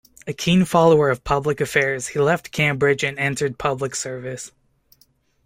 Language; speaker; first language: English; native; English